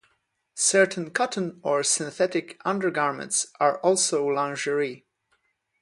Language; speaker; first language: English; non-native, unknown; Polish